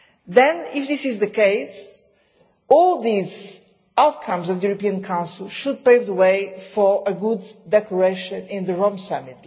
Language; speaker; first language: English; non-native, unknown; Portuguese